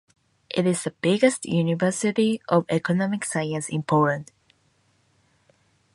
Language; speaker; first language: English; non-native, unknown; Japanese